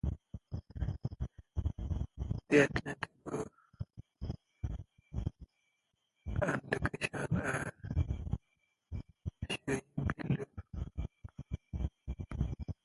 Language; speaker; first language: English; native; English